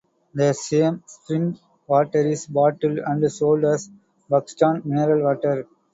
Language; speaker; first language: English; non-native, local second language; Tamil